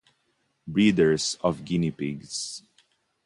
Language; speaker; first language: English; non-native, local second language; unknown